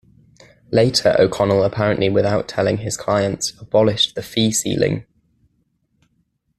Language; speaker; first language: English; native; English